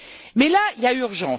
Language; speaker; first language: French; native; French